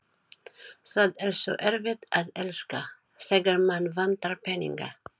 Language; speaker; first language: Icelandic; non-native, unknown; Filipino